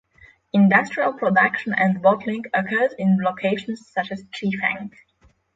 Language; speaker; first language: English; non-native, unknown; Polish